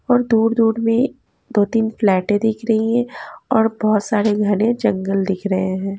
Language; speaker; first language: Hindi; native; Hindi